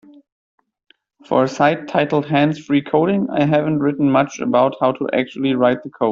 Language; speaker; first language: English; native; English